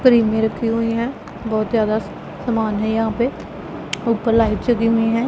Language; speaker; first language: Hindi; non-native, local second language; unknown